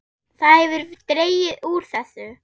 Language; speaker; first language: Icelandic; non-native, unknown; German